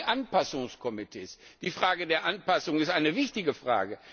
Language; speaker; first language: German; non-native, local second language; Luxembourgish